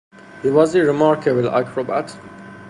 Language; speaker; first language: English; non-native, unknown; Persian